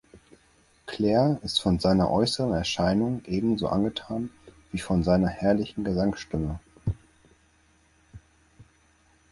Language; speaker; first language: German; native; German